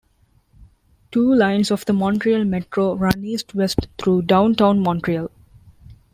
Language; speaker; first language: English; non-native, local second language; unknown